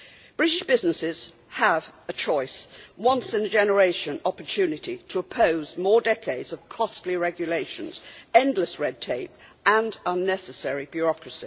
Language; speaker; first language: English; native; English